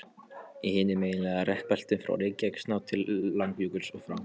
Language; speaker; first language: Icelandic; non-native, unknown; Polish